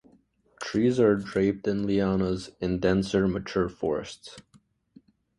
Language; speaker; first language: English; native; English